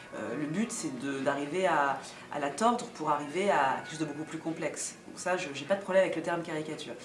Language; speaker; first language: French; early bilingual, other home language; Arabic